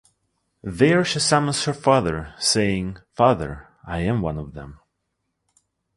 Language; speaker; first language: English; non-native, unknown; Russian